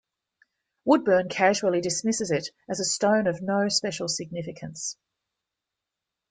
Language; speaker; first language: English; native; English